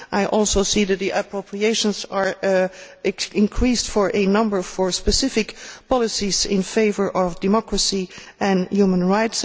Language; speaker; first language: English; non-native, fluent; Dutch